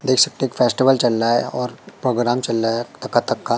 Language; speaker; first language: Hindi; native; Hindi